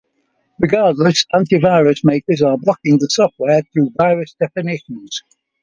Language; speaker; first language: English; native; English